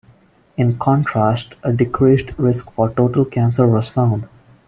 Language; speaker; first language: English; non-native, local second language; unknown